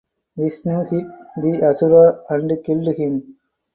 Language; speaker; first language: English; non-native, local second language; Tamil